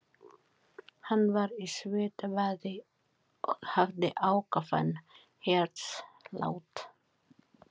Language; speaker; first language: Icelandic; non-native, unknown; Filipino